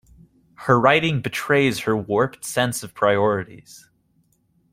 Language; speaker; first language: English; native; English